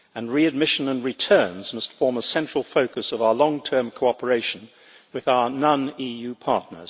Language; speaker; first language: English; native; English